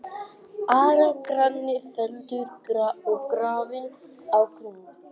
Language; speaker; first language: Icelandic; non-native, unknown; English